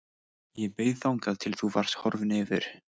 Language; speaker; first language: Icelandic; non-native, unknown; English